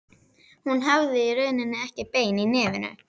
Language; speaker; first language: Icelandic; native; Icelandic